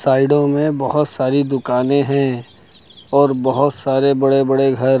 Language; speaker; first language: Hindi; native; Hindi